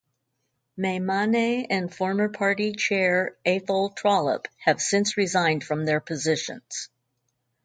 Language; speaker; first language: English; native; English